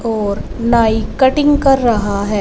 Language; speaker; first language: Hindi; non-native, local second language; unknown